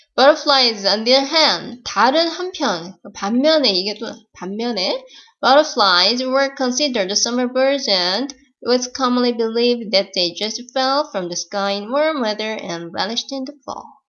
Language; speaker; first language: English; non-native, fluent; Korean